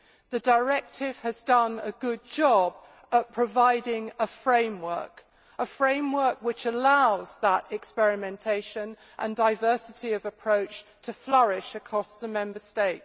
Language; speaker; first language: English; native; English